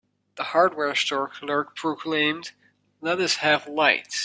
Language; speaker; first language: English; native; English